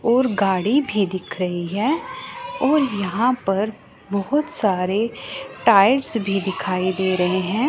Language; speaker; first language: Hindi; non-native, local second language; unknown